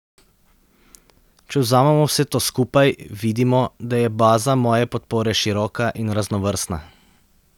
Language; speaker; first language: Slovenian; native; Slovenian